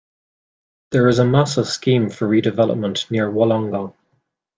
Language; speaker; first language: English; native; English